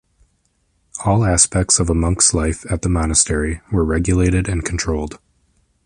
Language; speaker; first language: English; native; English